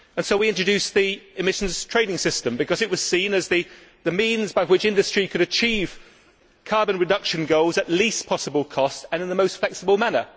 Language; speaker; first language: English; native; English